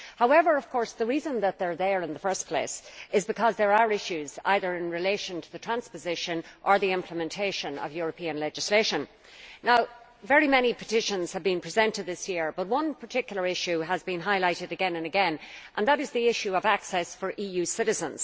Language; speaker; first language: English; native; English